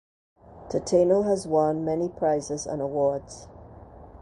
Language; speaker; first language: English; native; English